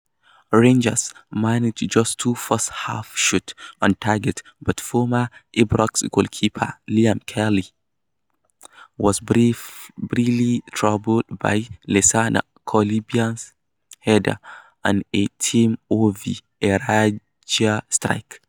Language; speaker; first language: English; non-native, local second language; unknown